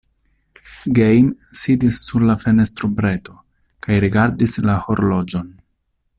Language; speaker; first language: Esperanto; non-native, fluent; Italian